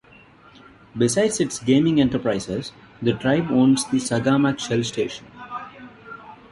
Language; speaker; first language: English; non-native, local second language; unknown